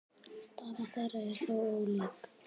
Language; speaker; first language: Icelandic; native; Icelandic